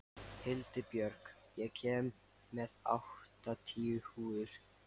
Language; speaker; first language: Icelandic; non-native, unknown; Lithuanian